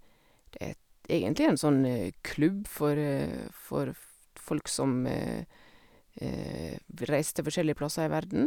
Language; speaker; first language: Norwegian; native; Norwegian